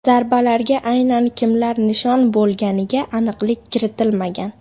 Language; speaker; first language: Uzbek; native; Uzbek